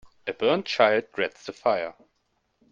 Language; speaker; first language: English; non-native, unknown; German